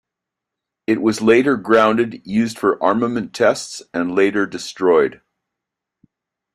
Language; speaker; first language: English; native; English